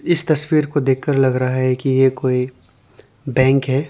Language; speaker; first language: Hindi; non-native, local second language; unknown